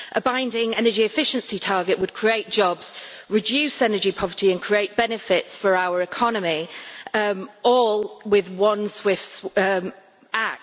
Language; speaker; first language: English; native; English